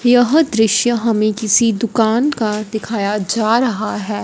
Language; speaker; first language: Hindi; non-native, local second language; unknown